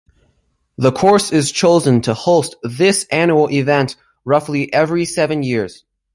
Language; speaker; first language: English; native; English